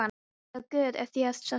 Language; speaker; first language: Icelandic; non-native, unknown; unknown